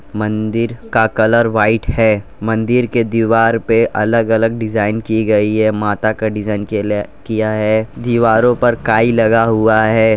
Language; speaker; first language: Hindi; non-native, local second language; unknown